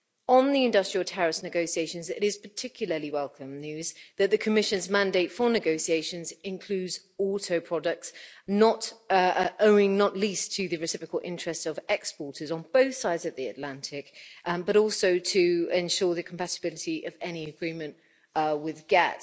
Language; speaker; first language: English; native; English